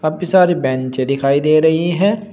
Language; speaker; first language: Hindi; native; Hindi